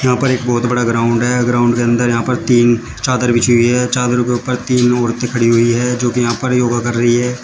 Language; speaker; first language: Hindi; native; Hindi